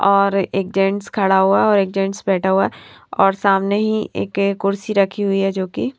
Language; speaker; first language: Hindi; native; Hindi